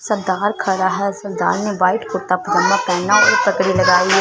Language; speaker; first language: Hindi; non-native, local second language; Punjabi